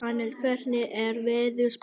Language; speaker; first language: Icelandic; non-native, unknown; Vietnamese